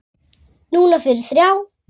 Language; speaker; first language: Icelandic; native; Icelandic